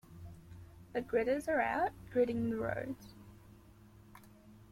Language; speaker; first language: English; native; English